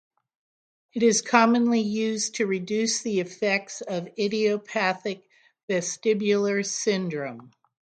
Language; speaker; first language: English; native; English